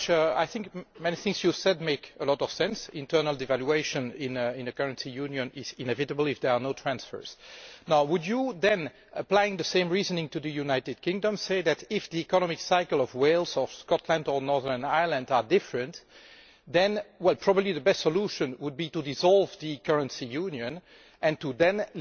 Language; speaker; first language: English; non-native, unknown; French